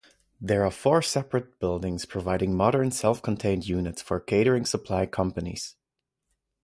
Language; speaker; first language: English; non-native, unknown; German